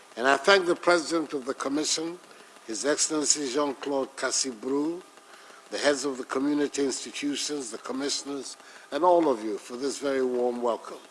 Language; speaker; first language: English; non-native, local second language; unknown